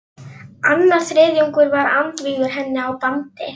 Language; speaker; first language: Icelandic; non-native, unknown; Polish